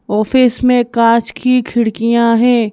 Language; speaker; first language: Hindi; native; Hindi